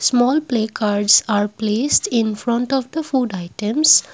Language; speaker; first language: English; non-native, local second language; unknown